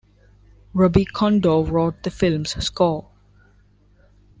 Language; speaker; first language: English; non-native, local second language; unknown